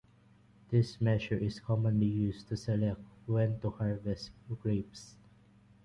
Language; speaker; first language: English; non-native, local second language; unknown